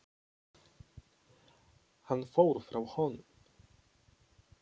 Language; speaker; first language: Icelandic; non-native, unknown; Polish